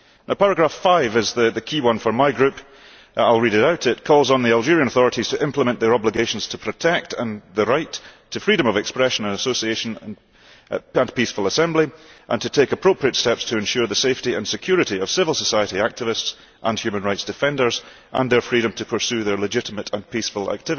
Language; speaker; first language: English; early bilingual, heritage; English